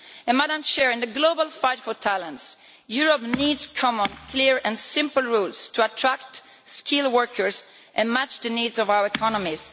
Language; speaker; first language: English; non-native, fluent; Italian